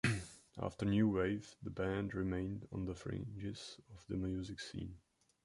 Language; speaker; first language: English; non-native, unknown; Czech